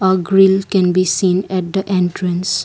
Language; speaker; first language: English; non-native, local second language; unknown